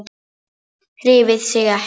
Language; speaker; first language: Icelandic; non-native, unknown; Polish